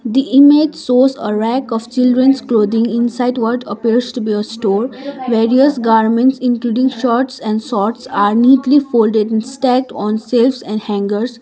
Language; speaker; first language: English; non-native, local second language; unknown